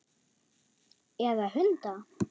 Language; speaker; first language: Icelandic; non-native, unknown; German